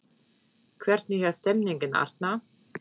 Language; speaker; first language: Icelandic; non-native, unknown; German